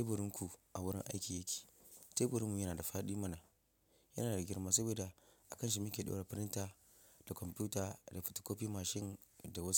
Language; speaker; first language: Hausa; non-native, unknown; Yoruba